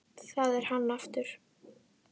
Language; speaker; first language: Icelandic; native; Icelandic